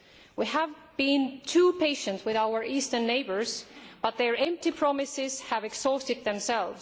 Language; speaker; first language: English; non-native, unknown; Estonian